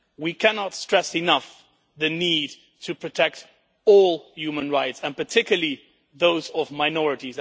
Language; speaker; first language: English; non-native, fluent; Dutch